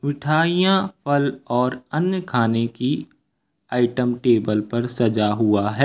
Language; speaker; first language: Hindi; native; Hindi